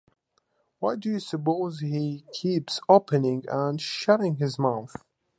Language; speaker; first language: English; native; English